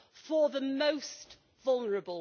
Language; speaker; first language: English; native; English